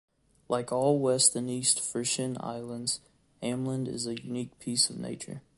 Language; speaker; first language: English; native; English